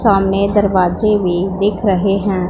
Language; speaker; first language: Hindi; non-native, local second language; Punjabi